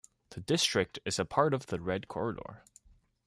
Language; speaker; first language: English; non-native, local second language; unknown